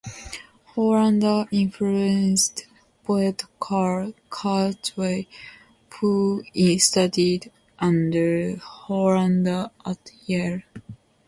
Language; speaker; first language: English; non-native, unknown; Japanese